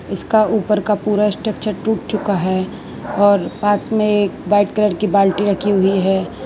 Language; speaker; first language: Hindi; non-native, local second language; Gujarati